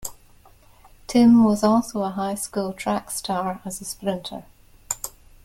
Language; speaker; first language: English; native; English